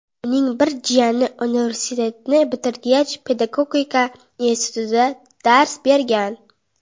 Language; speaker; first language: Uzbek; non-native, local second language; Kara-Kalpak